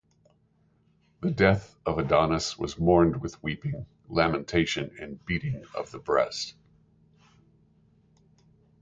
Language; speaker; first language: English; native; English